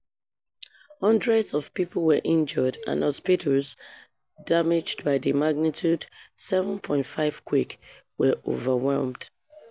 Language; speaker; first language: English; non-native, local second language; Yoruba